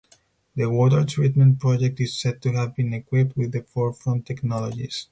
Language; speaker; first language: English; non-native, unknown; Spanish